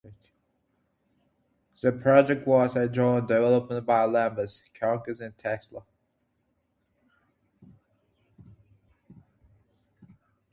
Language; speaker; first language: English; non-native, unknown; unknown